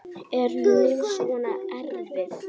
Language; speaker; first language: Icelandic; native; Icelandic